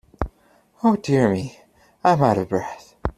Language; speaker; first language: English; native; English